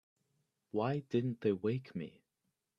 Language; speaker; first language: English; native; English